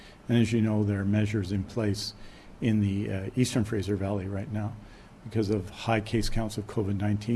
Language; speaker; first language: English; native; English